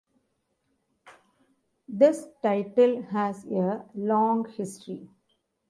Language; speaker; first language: English; non-native, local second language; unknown